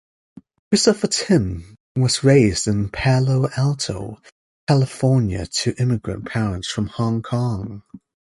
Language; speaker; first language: English; native; English